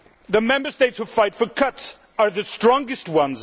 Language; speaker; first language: English; non-native, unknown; Swedish